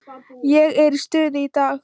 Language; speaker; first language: Icelandic; non-native, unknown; Thai